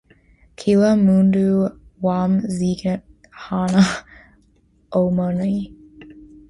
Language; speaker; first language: English; native; English